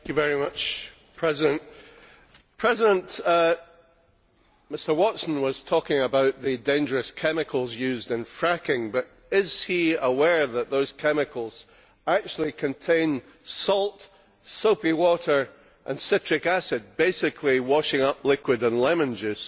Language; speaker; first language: English; native; English